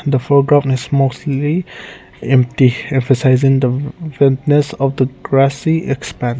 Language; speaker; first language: English; non-native, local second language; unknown